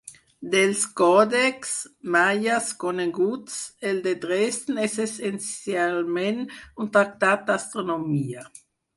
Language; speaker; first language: Catalan; non-native, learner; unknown